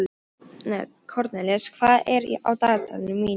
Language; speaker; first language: Icelandic; non-native, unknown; Polish